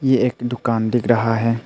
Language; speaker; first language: Hindi; non-native, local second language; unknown